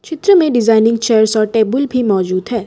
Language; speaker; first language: Hindi; non-native, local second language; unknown